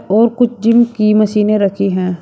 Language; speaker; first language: Hindi; native; Hindi